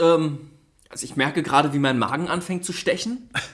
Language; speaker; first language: German; native; German